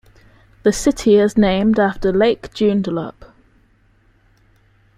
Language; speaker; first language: English; native; English